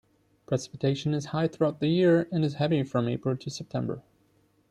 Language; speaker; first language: English; non-native, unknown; German